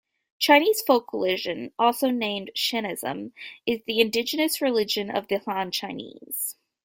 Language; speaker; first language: English; native; English